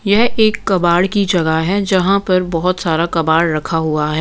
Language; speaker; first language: Hindi; non-native, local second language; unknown